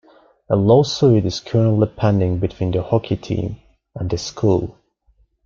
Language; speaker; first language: English; non-native, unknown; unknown